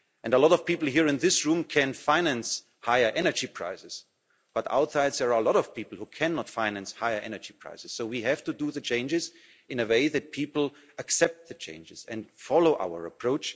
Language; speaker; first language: English; non-native, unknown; German